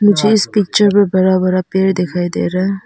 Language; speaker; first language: Hindi; non-native, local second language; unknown